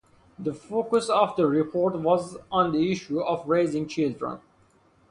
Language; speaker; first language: English; non-native, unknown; Persian